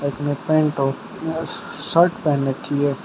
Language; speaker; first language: Hindi; native; Hindi